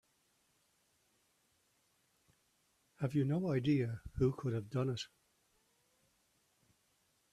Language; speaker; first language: English; native; English